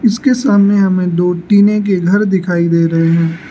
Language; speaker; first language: Hindi; non-native, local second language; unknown